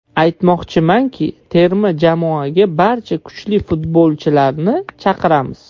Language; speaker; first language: Uzbek; non-native, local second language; Russian